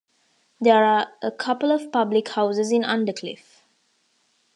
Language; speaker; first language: English; non-native, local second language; Tamil